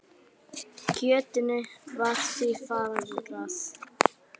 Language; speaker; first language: Icelandic; native; Icelandic